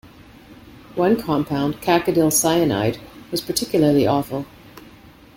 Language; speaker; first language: English; native; English